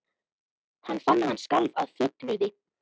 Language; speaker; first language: Icelandic; native; Icelandic